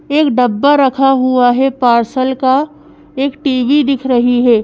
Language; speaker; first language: Hindi; native; Hindi